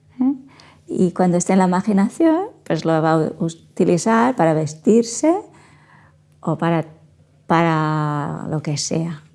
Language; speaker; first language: Spanish; non-native, fluent; Portuguese